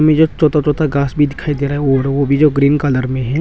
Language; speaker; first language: Hindi; early bilingual, other home language; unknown